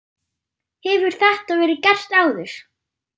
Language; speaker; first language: Icelandic; non-native, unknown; German